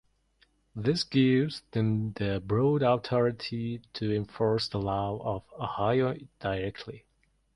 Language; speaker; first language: English; non-native, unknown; Mongolian